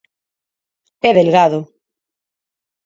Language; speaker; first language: Galician; non-native, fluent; Spanish